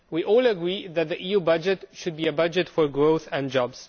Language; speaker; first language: English; non-native, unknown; Romanian